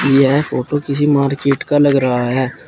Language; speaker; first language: Hindi; native; Hindi